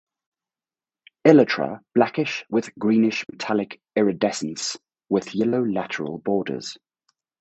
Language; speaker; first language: English; native; English